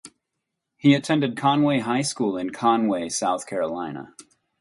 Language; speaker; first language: English; native; English